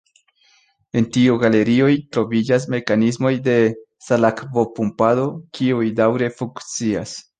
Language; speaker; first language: Esperanto; non-native, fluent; Spanish